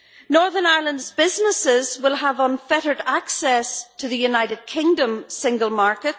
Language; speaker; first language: English; native; English